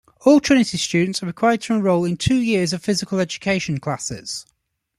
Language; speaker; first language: English; native; English